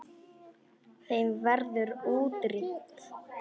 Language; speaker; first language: Icelandic; non-native, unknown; Polish